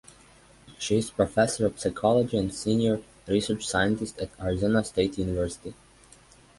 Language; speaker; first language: English; non-native, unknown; Serbian